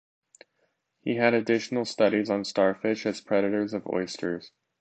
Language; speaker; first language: English; native; English